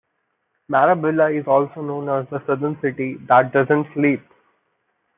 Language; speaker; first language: English; non-native, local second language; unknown